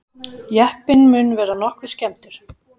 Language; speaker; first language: Icelandic; native; Icelandic